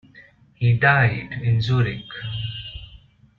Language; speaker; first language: English; non-native, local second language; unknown